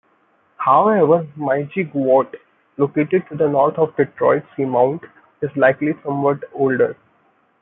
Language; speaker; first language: English; non-native, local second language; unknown